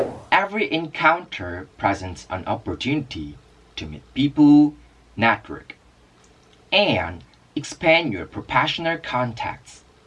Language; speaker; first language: English; non-native, fluent; Korean